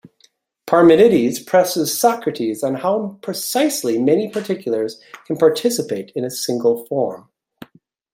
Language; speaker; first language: English; native; English